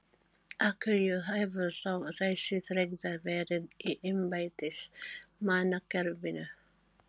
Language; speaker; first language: Icelandic; non-native, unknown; Filipino